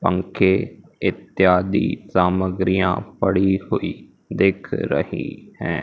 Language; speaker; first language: Hindi; native; Hindi